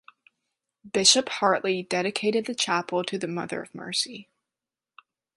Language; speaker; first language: English; non-native, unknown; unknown